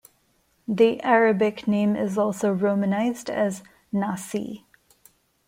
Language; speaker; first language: English; non-native, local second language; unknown